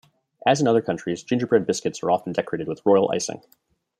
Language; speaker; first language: English; native; English